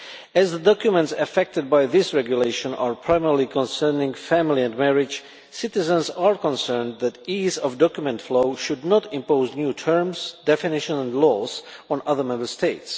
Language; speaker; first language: English; non-native, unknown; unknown